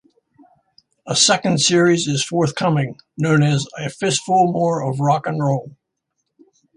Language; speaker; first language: English; native; English